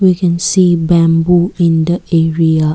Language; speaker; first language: English; non-native, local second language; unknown